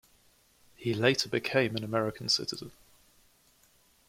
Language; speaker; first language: English; native; English